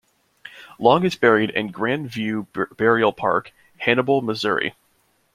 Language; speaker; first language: English; native; English